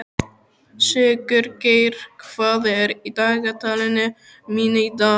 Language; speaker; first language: Icelandic; native; Icelandic